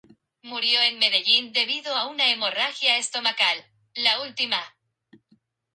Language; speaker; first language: Spanish; non-native, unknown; Japanese